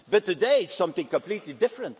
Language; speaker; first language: English; non-native, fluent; Dutch